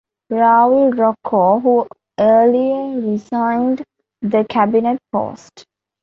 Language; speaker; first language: English; non-native, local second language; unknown